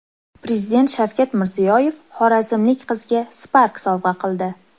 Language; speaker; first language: Uzbek; native; Uzbek